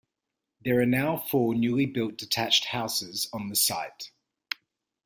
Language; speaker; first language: English; native; English